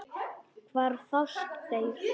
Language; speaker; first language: Icelandic; non-native, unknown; Polish